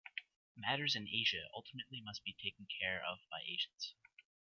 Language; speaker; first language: English; native; English